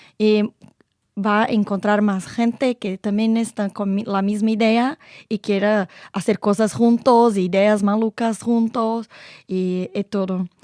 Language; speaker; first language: Spanish; non-native, related language; Portuguese